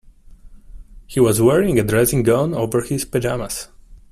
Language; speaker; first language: English; non-native, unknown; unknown